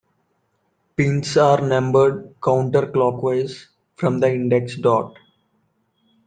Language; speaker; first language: English; non-native, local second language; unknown